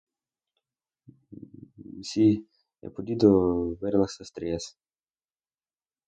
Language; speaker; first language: Spanish; non-native, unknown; Russian